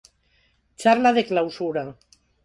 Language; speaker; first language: Galician; non-native, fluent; Spanish